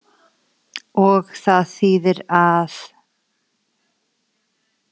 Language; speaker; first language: Icelandic; native; Icelandic